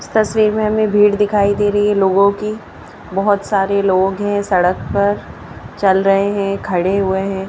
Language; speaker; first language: Hindi; native; Hindi